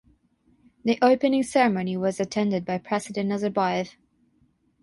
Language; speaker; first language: English; non-native, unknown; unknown